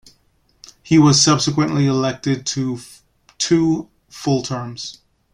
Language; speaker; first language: English; native; English